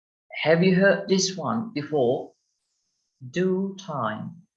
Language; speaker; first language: English; non-native, fluent; Turkish